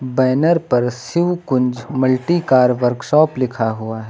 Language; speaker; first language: Hindi; native; Hindi